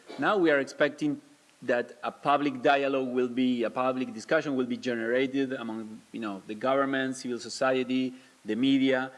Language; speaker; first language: English; non-native, fluent; Spanish